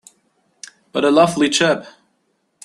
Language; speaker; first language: English; native; English